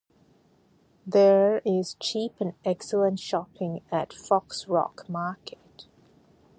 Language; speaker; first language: English; non-native, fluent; Chinese